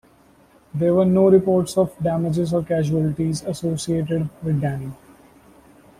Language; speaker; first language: English; non-native, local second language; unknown